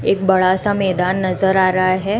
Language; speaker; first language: Hindi; non-native, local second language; Gujarati